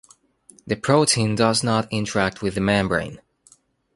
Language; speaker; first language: English; non-native, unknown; Spanish